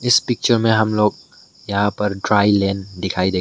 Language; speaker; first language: Hindi; non-native, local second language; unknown